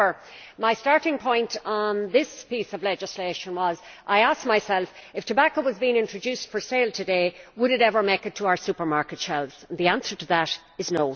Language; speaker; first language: English; native; English